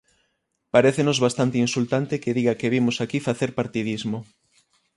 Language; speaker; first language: Galician; native; Galician